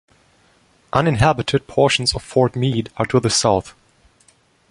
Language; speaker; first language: English; non-native, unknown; German